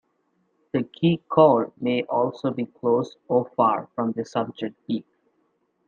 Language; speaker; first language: English; non-native, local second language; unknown